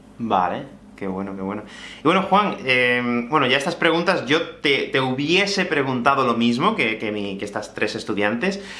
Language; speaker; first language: Spanish; native; Spanish